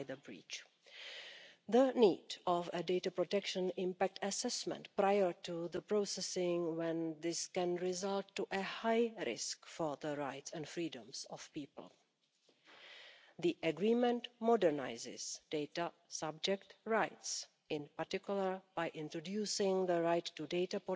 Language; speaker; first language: English; non-native, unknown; German